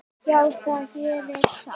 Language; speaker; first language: Icelandic; native; Icelandic